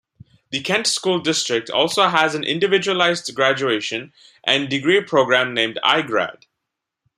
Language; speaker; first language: English; non-native, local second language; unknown